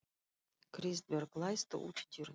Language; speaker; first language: Icelandic; non-native, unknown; Russian